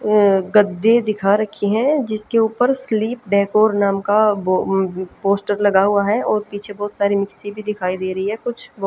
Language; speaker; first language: Hindi; native; Hindi